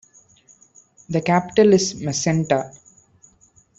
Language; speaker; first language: English; non-native, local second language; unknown